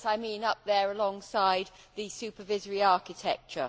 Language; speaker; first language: English; native; English